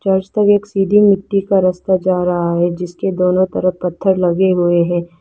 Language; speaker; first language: Hindi; non-native, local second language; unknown